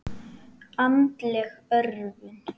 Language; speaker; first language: Icelandic; native; Icelandic